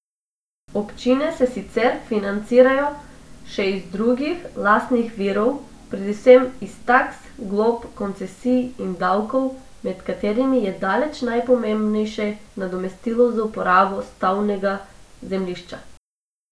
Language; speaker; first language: Slovenian; non-native, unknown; Macedonian